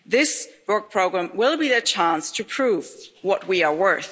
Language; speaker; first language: English; non-native, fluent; German